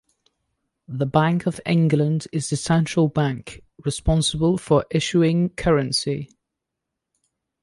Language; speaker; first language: English; native; English